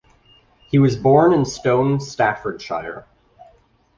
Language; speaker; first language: English; native; English